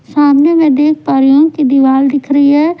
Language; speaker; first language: Hindi; non-native, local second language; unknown